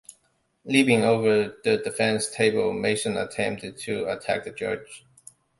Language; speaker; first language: English; non-native, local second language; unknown